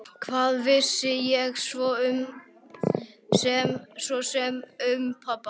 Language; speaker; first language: Icelandic; native; Icelandic